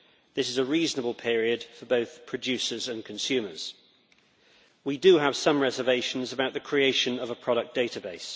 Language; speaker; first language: English; native; English